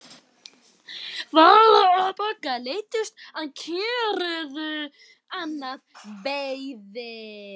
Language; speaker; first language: Icelandic; native; Icelandic